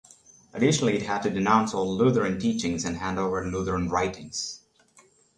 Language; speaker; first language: English; non-native, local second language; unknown